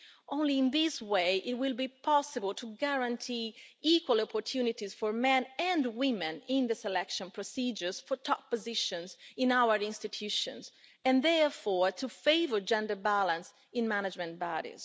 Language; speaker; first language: English; non-native, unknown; Italian